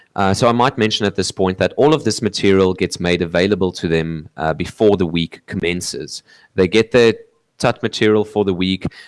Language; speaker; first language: English; non-native, local second language; Afrikaans